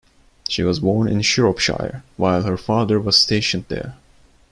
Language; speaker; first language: English; non-native, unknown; Turkish